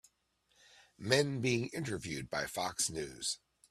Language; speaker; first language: English; native; English